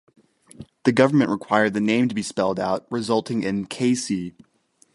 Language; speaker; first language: English; native; English